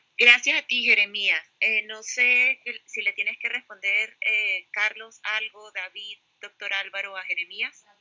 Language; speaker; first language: Spanish; native; Spanish